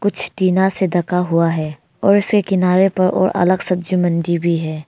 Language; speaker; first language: Hindi; non-native, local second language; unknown